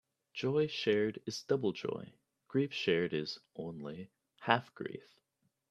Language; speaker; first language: English; native; English